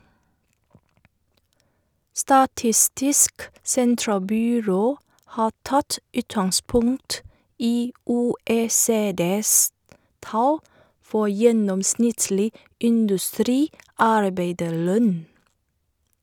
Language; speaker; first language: Norwegian; non-native, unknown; Chinese